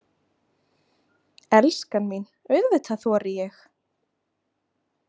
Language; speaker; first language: Icelandic; native; Icelandic